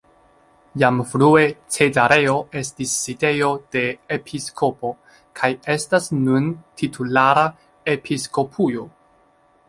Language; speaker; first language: Esperanto; non-native, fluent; Chinese